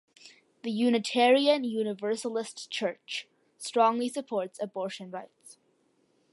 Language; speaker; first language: English; early bilingual, other home language; Malayalam